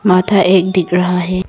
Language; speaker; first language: Hindi; non-native, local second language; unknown